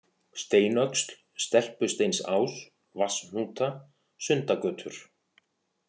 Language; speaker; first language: Icelandic; native; Icelandic